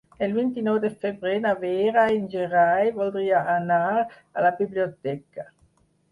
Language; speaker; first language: Catalan; non-native, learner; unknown